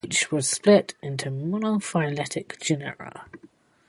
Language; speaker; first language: English; native; English